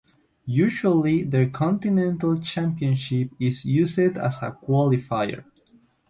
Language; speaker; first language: English; native; English